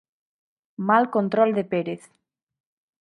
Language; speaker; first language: Galician; native; Galician